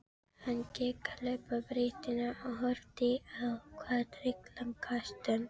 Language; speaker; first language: Icelandic; non-native, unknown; Filipino